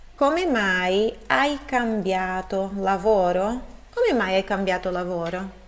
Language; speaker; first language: Italian; non-native, fluent; Portuguese